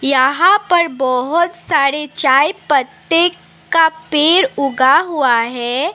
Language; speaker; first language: Hindi; non-native, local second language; Assamese